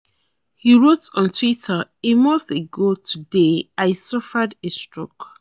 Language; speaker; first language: English; non-native, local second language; Yoruba